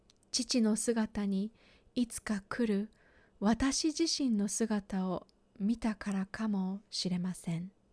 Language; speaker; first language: Japanese; native; Japanese